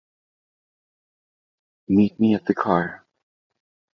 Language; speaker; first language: English; non-native, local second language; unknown